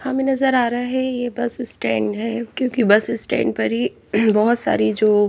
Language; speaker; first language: Hindi; native; Hindi